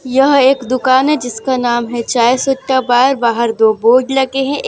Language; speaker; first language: Hindi; non-native, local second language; Gujarati